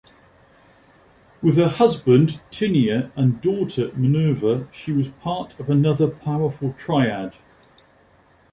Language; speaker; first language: English; native; English